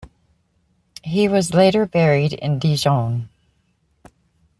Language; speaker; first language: English; native; English